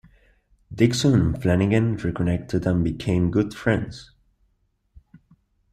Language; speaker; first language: English; non-native, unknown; Catalan